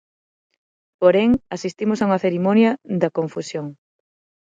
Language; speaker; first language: Galician; non-native, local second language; Spanish